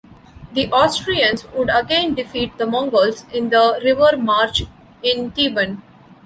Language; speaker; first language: English; non-native, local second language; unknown